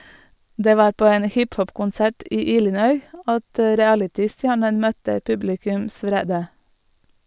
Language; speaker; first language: Norwegian; non-native, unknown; Latvian